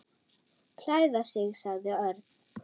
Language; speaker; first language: Icelandic; non-native, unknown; German